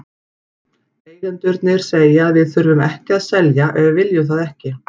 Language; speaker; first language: Icelandic; native; Icelandic